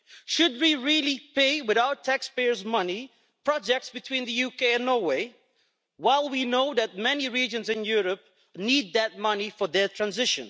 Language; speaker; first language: English; non-native, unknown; Dutch